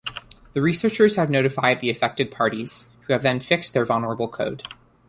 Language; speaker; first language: English; native; English